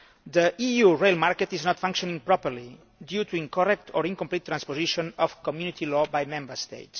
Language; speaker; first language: English; non-native, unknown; Catalan